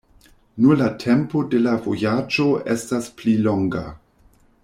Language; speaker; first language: Esperanto; non-native, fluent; German